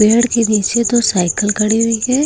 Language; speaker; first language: Hindi; native; Hindi